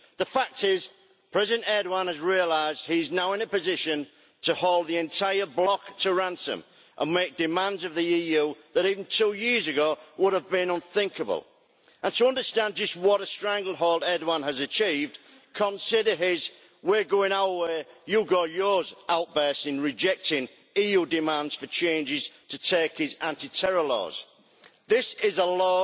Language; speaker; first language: English; native; English